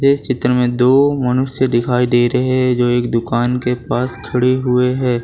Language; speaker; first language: Hindi; non-native, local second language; Gujarati